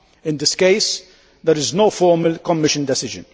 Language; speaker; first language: English; non-native, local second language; Maltese